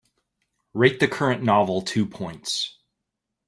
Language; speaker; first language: English; native; English